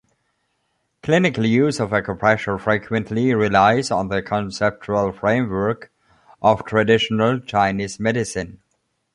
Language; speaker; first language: English; non-native, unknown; German